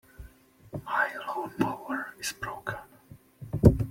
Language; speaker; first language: English; non-native, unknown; Czech